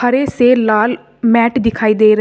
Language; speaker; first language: Hindi; native; Hindi